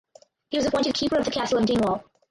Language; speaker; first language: English; native; English